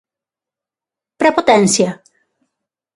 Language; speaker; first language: Galician; non-native, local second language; Spanish